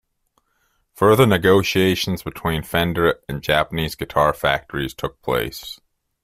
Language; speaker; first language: English; native; English